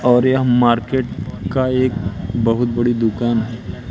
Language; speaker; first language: Hindi; native; Hindi